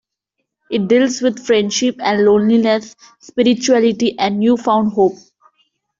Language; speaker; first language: English; non-native, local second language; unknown